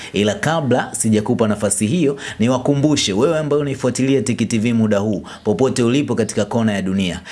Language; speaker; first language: Swahili; native; Swahili